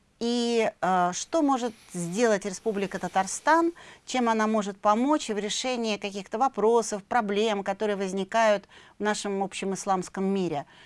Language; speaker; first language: Russian; native; Russian